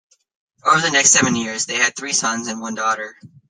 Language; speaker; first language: English; native; English